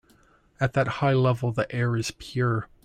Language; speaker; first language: English; native; English